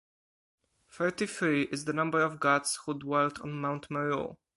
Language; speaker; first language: English; non-native, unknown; Polish